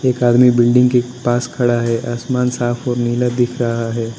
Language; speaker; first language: Hindi; non-native, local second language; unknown